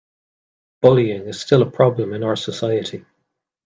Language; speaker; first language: English; native; English